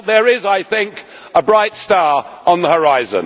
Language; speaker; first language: English; native; English